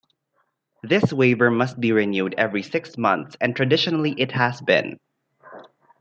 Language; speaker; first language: English; non-native, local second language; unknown